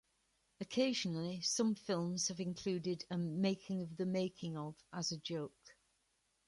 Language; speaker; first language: English; native; English